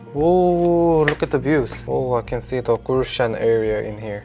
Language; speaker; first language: English; non-native, fluent; Korean